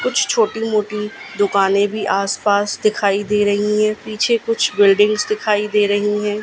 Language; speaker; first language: Hindi; non-native, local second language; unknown